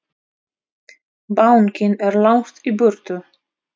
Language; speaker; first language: Icelandic; non-native, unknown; Russian